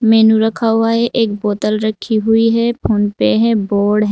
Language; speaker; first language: Hindi; native; Hindi